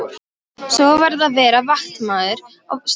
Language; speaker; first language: Icelandic; non-native, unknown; Polish